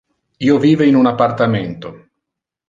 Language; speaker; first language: Interlingua; non-native, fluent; Italian